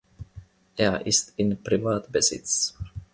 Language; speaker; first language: German; non-native, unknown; Finnish